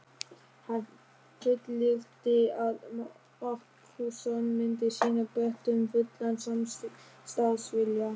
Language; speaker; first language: Icelandic; non-native, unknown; German